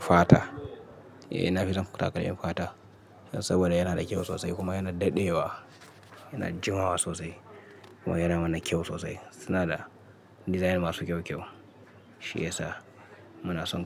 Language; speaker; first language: Hausa; native; Hausa